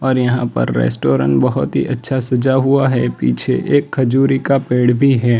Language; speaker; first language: Hindi; non-native, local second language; Gujarati